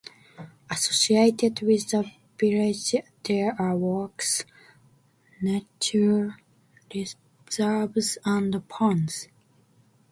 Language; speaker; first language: English; non-native, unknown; Japanese